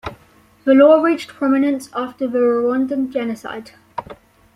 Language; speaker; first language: English; native; English